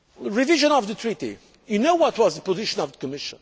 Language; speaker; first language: English; non-native, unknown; Portuguese